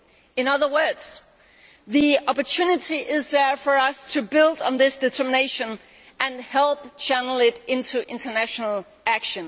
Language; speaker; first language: English; non-native, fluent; Danish